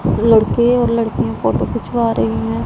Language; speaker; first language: Hindi; non-native, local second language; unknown